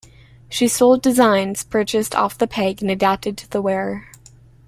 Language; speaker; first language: English; native; English